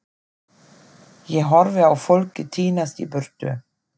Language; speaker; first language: Icelandic; non-native, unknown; German